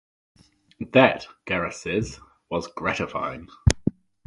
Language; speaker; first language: English; native; English